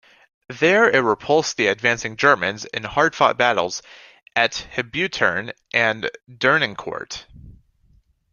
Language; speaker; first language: English; native; English